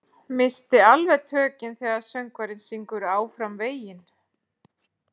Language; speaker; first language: Icelandic; native; Icelandic